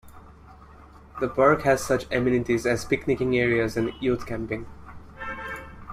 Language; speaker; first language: English; non-native, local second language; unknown